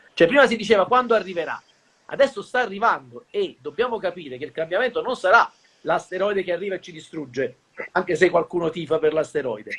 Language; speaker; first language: Italian; native; Italian